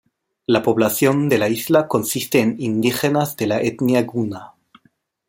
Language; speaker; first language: Spanish; non-native, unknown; German